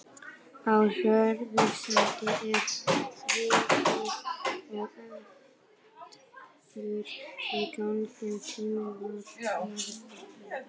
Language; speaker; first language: Icelandic; native; Icelandic